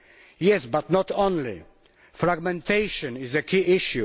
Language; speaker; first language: English; non-native, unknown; Polish